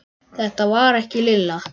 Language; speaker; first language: Icelandic; native; Icelandic